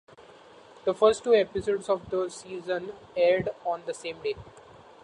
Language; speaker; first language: English; non-native, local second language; Marathi